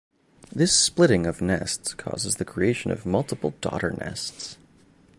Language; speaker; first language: English; native; English